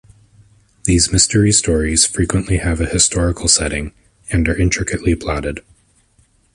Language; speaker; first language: English; native; English